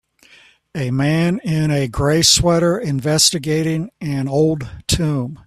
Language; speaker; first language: English; native; English